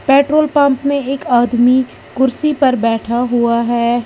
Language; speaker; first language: Hindi; native; Hindi